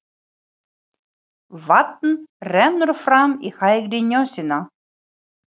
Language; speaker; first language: Icelandic; non-native, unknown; Ukrainian